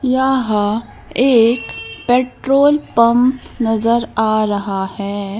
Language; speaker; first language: Hindi; native; Hindi